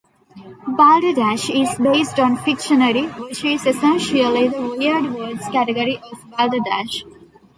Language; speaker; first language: English; non-native, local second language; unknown